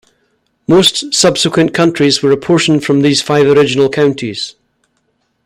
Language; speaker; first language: English; native; English